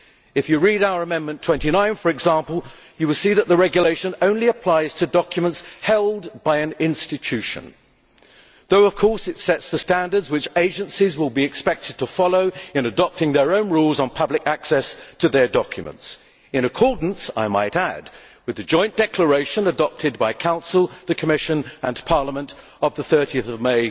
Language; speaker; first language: English; native; English